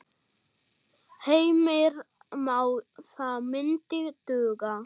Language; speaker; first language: Icelandic; non-native, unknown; German